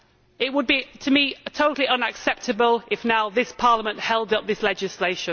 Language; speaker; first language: English; native; English